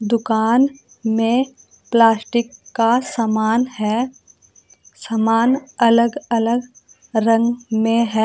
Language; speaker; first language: Hindi; native; Hindi